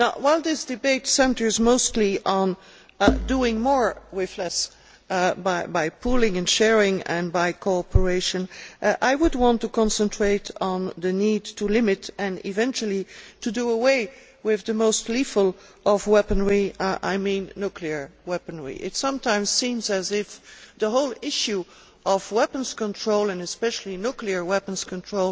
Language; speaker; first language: English; non-native, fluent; Dutch